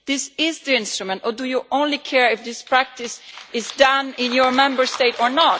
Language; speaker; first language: English; non-native, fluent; Italian